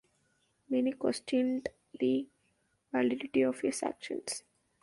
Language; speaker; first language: English; non-native, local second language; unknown